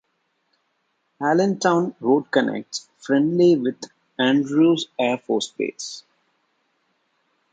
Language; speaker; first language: English; non-native, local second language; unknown